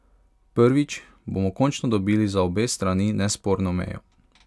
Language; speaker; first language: Slovenian; non-native, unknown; Hungarian